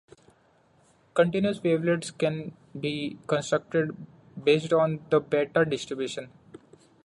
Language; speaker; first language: English; non-native, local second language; Marathi